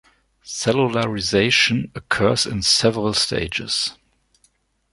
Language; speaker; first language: English; non-native, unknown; German